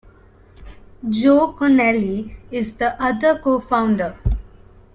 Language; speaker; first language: English; non-native, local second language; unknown